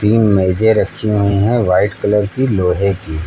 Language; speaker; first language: Hindi; native; Hindi